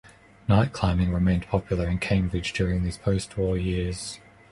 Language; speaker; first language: English; non-native, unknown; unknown